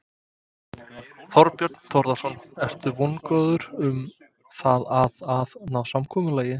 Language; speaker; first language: Icelandic; non-native, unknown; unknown